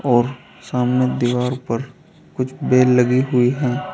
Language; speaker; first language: Hindi; native; Hindi